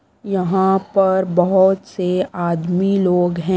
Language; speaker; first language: Hindi; native; Hindi